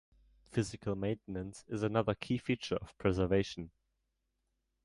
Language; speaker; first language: English; non-native, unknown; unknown